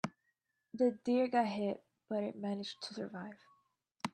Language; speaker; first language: English; native; English